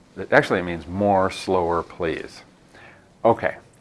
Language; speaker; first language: English; native; English